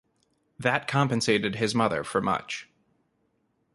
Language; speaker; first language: English; native; English